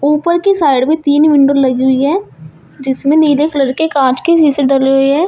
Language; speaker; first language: Hindi; native; Hindi